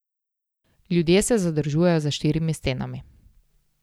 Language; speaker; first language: Slovenian; native; Slovenian